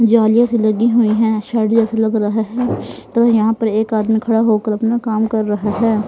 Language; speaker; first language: Hindi; non-native, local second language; Punjabi